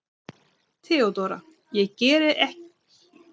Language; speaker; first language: Icelandic; non-native, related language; Swedish